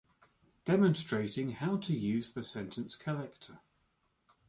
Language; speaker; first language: English; native; English